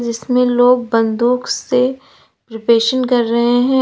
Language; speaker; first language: Hindi; native; Hindi